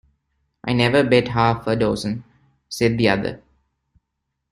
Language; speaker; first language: English; non-native, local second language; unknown